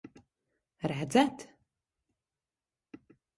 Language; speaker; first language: Latvian; early bilingual, heritage; Latvian